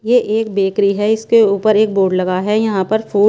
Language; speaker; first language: Hindi; non-native, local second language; Punjabi